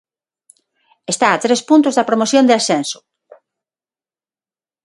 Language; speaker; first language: Galician; non-native, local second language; Spanish